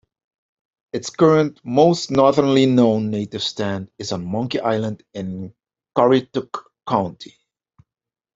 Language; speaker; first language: English; non-native, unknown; Dutch